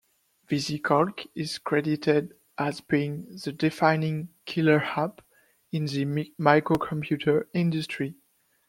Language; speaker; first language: English; non-native, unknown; French